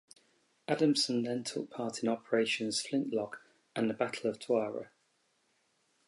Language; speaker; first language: English; native; English